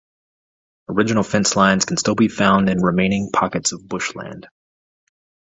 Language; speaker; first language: English; native; English